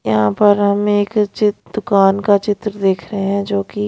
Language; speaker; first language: Hindi; non-native, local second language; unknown